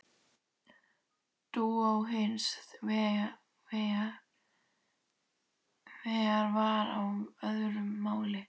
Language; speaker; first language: Icelandic; native; Icelandic